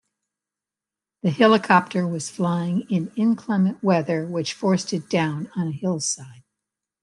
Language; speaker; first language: English; native; English